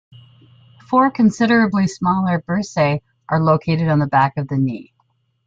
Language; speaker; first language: English; native; English